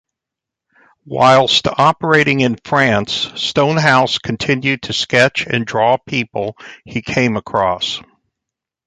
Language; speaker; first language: English; native; English